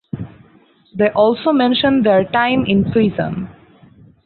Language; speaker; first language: English; non-native, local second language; Bangla